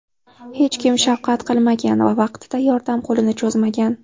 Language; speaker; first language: Uzbek; native; Uzbek